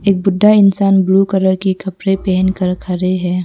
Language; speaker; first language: Hindi; non-native, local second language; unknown